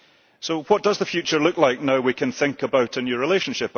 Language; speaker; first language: English; early bilingual, heritage; English